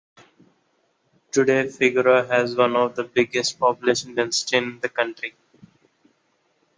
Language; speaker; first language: English; native; English